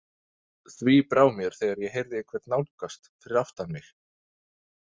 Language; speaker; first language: Icelandic; non-native, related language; Danish